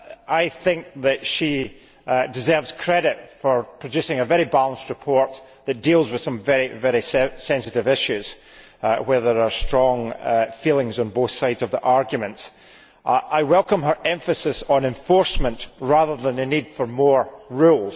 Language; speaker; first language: English; native; English